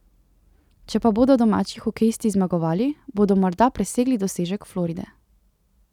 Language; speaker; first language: Slovenian; native; Slovenian